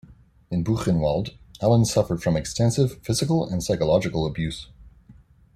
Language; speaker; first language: English; native; English